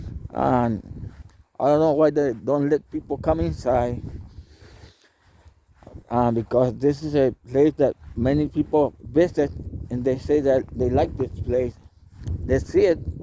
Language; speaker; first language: English; non-native, fluent; Spanish